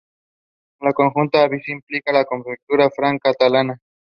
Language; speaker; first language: English; non-native, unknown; Spanish